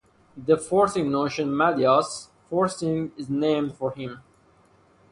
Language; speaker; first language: English; non-native, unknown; Persian